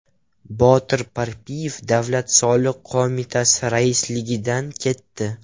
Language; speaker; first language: Uzbek; non-native, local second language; Russian